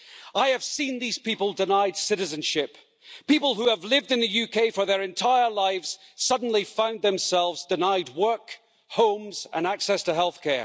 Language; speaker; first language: English; native; English